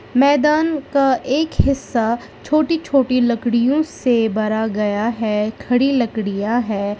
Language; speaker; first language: Hindi; native; Hindi